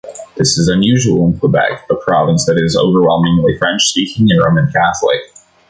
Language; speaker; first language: English; native; English